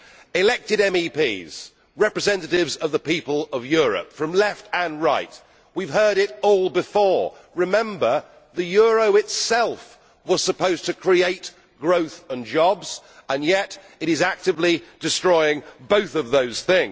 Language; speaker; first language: English; native; English